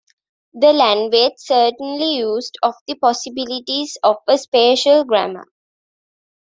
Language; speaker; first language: English; non-native, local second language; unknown